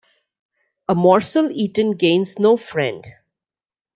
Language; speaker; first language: English; non-native, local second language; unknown